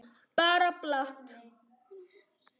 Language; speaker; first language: Icelandic; non-native, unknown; Polish